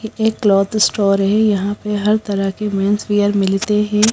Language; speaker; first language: Hindi; non-native, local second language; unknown